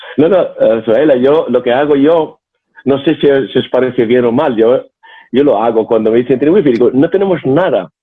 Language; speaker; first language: Spanish; non-native, fluent; Arabic